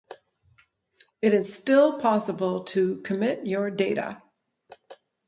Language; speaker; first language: English; native; English